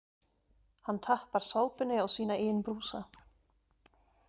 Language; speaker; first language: Icelandic; non-native, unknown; German